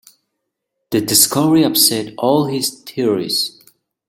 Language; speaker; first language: English; non-native, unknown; Mongolian